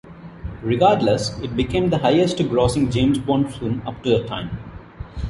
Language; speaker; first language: English; non-native, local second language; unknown